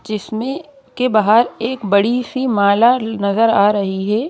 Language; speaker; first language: Hindi; native; Hindi